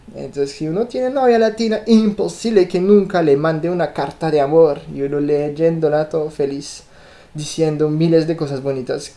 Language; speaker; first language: Spanish; non-native, fluent; French